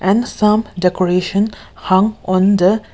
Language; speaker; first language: English; non-native, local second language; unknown